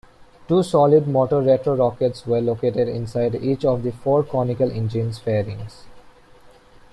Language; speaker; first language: English; non-native, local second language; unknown